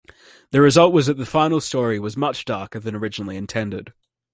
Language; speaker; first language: English; native; English